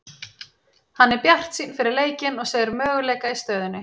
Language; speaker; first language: Icelandic; native; Icelandic